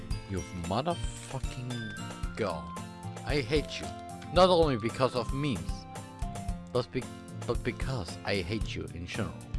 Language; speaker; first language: English; non-native, fluent; German